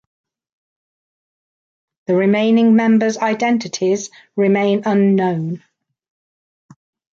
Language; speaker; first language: English; native; English